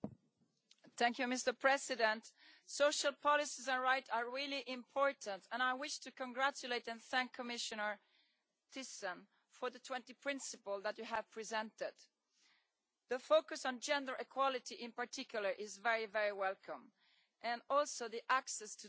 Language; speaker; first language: English; non-native, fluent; Italian